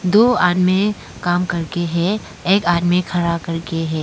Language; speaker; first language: Hindi; early bilingual, other home language; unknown